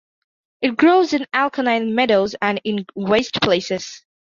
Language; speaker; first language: English; non-native, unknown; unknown